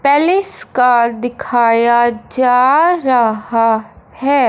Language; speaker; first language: Hindi; non-native, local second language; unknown